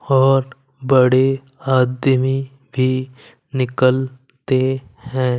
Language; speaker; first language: Hindi; non-native, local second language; Punjabi